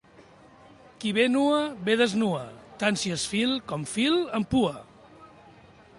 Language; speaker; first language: Catalan; non-native, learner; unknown